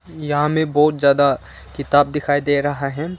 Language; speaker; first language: Hindi; non-native, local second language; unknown